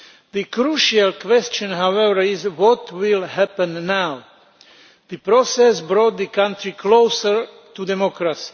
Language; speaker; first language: English; non-native, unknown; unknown